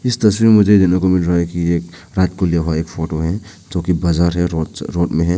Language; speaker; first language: Hindi; non-native, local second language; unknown